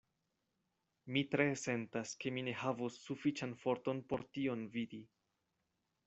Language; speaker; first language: Esperanto; non-native, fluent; Spanish